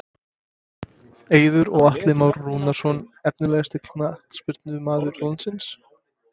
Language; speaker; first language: Icelandic; non-native, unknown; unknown